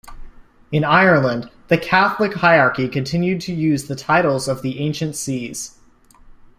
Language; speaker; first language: English; native; English